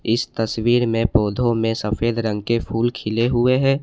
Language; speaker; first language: Hindi; non-native, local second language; Assamese